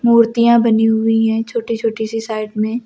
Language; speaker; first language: Hindi; native; Hindi